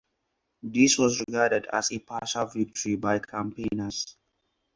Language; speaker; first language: English; non-native, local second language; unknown